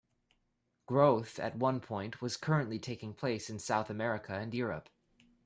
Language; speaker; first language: English; native; English